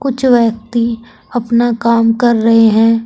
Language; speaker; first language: Hindi; native; Hindi